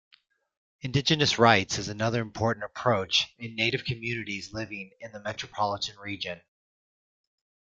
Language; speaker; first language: English; native; English